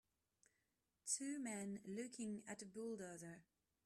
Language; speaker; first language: English; non-native, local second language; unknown